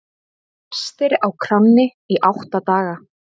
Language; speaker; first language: Icelandic; native; Icelandic